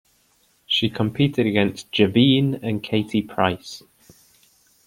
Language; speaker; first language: English; native; English